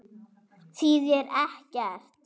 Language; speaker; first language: Icelandic; non-native, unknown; German